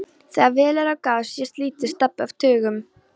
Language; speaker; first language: Icelandic; non-native, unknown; Polish